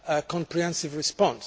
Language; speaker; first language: English; non-native, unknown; Portuguese